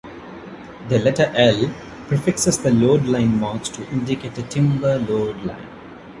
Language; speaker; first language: English; non-native, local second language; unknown